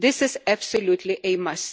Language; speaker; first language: English; non-native, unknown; Lithuanian